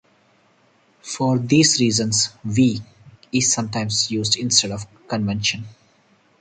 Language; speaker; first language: English; non-native, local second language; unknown